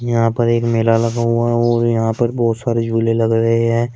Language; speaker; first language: Hindi; native; Hindi